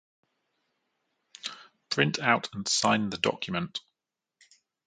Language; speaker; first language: English; native; English